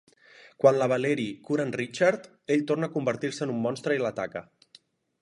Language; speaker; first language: Catalan; native; Catalan